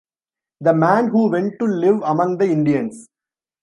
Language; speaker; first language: English; non-native, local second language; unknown